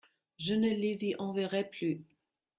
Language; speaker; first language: French; non-native, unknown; German